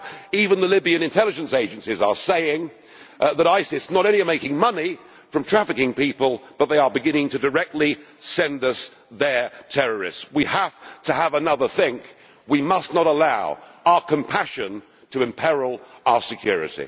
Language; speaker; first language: English; native; English